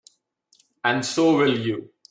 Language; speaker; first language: English; non-native, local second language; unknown